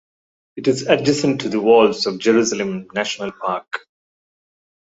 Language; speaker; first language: English; non-native, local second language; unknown